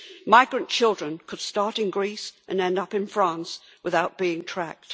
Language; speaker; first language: English; native; English